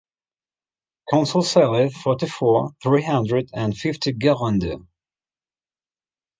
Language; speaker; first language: English; non-native, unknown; Russian